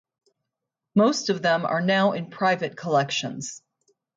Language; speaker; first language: English; native; English